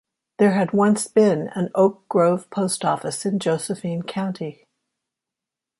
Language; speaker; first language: English; native; English